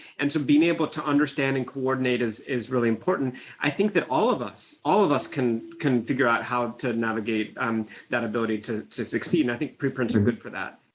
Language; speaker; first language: English; native; English